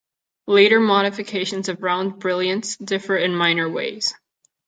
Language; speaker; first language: English; non-native, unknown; Catalan